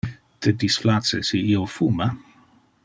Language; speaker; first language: Interlingua; non-native, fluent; Dutch